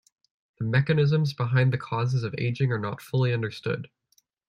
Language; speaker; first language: English; native; English